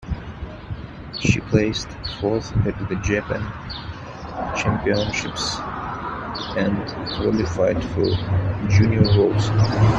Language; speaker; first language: English; non-native, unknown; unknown